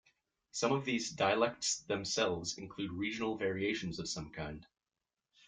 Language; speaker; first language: English; native; English